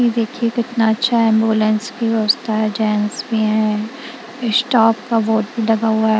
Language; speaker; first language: Hindi; non-native, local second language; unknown